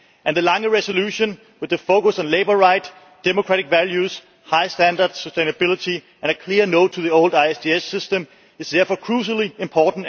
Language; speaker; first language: English; non-native, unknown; Danish